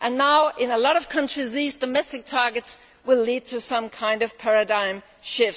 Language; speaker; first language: English; non-native, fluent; Danish